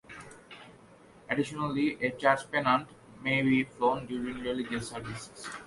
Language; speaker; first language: English; non-native, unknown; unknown